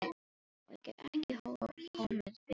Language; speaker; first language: Icelandic; non-native, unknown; Filipino